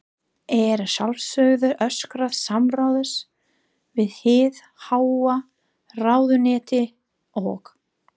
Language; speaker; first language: Icelandic; non-native, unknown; English